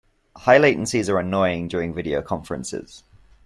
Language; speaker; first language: English; native; English